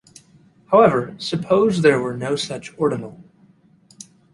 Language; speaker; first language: English; native; English